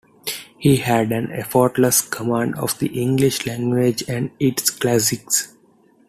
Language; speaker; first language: English; non-native, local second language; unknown